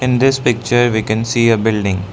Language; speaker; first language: English; non-native, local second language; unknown